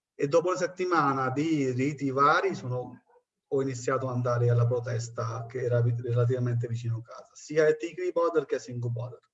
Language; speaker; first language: Italian; non-native, fluent; Punjabi